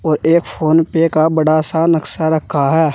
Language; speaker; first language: Hindi; native; Hindi